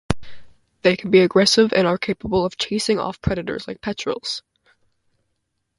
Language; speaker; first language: English; native; English